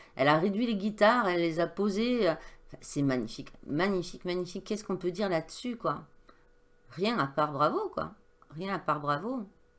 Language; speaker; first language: French; native; French